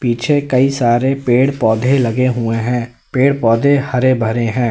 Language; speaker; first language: Hindi; native; Hindi